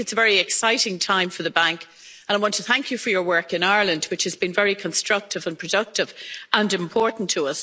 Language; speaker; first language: English; native; English